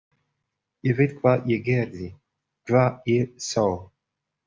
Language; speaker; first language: Icelandic; non-native, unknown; Portuguese